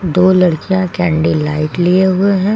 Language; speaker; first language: Hindi; native; Hindi